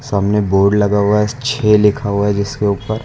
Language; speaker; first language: Hindi; native; Hindi